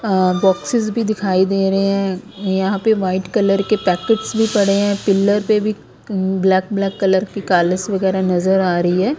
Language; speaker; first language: Hindi; non-native, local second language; Punjabi